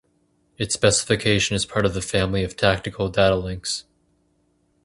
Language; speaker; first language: English; native; English